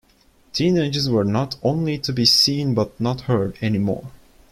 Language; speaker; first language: English; non-native, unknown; Turkish